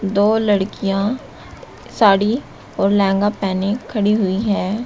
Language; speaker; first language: Hindi; native; Hindi